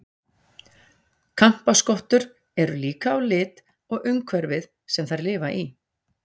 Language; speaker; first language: Icelandic; native; Icelandic